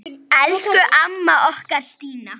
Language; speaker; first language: Icelandic; native; Icelandic